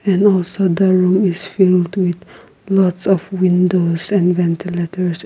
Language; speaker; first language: English; non-native, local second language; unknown